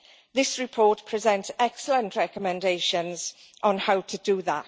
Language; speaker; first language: English; native; English